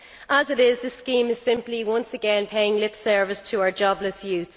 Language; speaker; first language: English; native; English